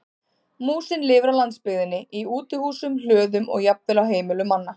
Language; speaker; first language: Icelandic; native; Icelandic